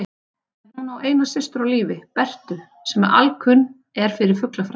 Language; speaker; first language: Icelandic; native; Icelandic